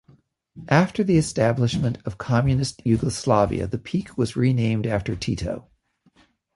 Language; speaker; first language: English; native; English